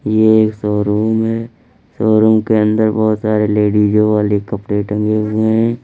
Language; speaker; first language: Hindi; native; Hindi